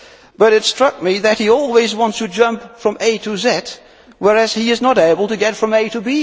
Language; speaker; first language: English; non-native, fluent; Dutch